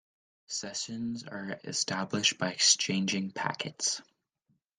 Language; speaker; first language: English; native; English